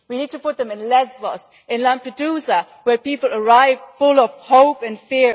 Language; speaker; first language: English; non-native, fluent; German